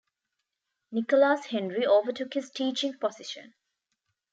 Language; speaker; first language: English; non-native, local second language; Tamil